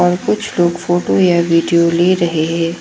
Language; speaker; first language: Hindi; non-native, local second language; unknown